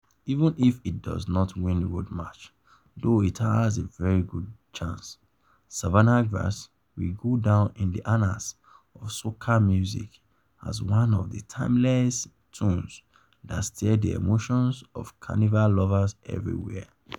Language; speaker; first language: English; non-native, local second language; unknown